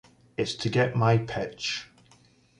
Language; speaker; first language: English; native; English